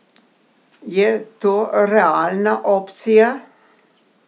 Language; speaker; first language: Slovenian; native; Slovenian